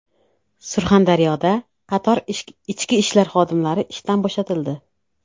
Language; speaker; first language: Uzbek; native; Uzbek